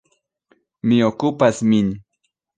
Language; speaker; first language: Esperanto; non-native, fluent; Spanish